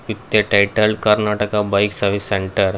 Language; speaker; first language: English; non-native, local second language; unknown